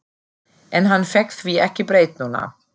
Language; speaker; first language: Icelandic; non-native, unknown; German